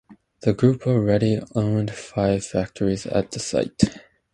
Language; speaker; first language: English; native; English